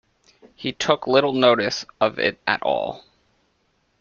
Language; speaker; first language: English; native; English